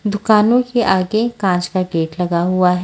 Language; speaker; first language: Hindi; non-native, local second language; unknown